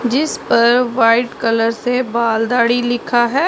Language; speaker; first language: Hindi; non-native, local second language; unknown